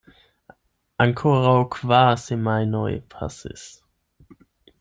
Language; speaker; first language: Esperanto; non-native, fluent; German